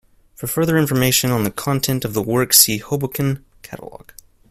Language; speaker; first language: English; native; English